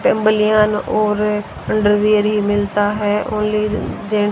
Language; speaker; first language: Hindi; native; Hindi